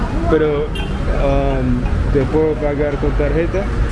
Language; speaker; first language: Spanish; non-native, learner; English